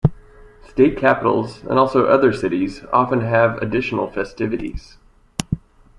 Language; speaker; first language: English; native; English